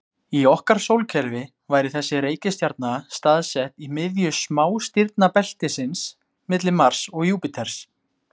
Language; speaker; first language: Icelandic; native; Icelandic